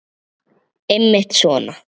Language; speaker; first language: Icelandic; native; Icelandic